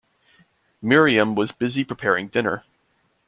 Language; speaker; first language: English; native; English